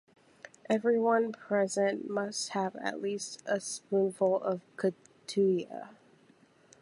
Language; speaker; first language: English; native; English